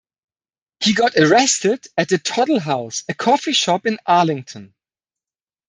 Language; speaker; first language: English; non-native, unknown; German